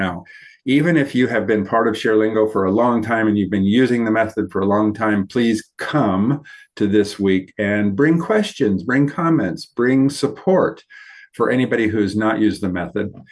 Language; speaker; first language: English; native; English